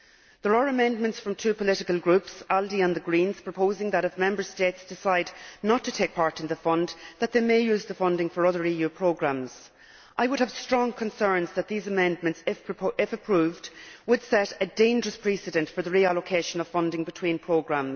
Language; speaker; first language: English; native; English